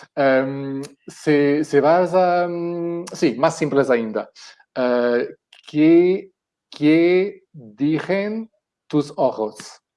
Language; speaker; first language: Spanish; non-native, related language; Portuguese